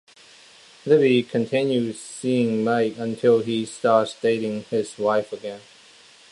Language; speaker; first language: English; non-native, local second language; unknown